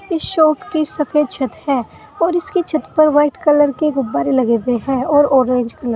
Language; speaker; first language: Hindi; native; Hindi